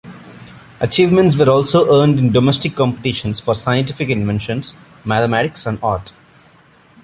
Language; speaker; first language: English; non-native, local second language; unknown